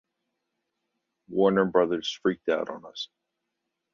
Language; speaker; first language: English; native; English